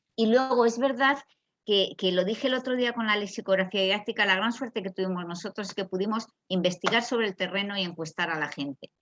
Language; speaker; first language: Spanish; native; Spanish